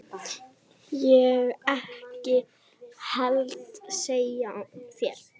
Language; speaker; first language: Icelandic; native; Icelandic